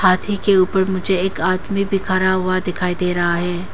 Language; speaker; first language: Hindi; non-native, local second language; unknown